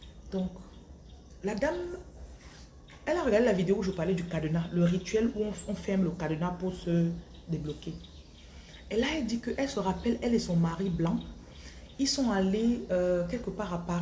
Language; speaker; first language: French; non-native, local second language; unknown